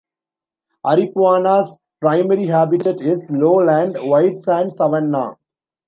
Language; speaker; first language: English; non-native, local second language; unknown